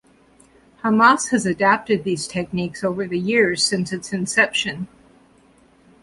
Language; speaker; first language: English; native; English